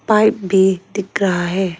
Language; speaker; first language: Hindi; non-native, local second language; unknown